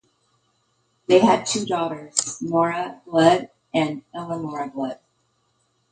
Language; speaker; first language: English; native; English